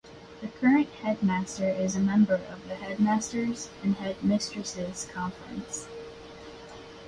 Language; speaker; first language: English; native; English